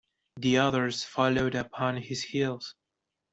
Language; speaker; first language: English; non-native, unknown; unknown